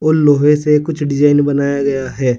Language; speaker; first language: Hindi; native; Hindi